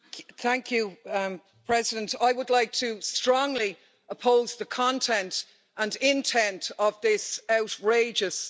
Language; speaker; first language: English; native; English